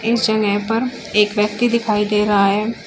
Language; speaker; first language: Hindi; native; Hindi